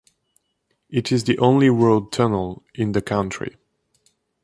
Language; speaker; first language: English; non-native, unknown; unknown